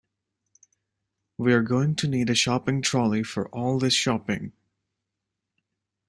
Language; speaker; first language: English; native; English